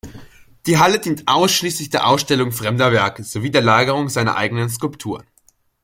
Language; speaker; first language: German; native; German